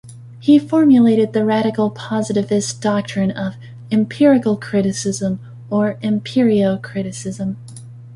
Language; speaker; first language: English; native; English